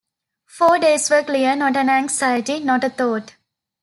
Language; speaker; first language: English; non-native, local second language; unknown